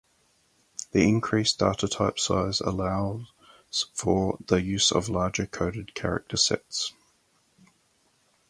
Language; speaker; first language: English; native; English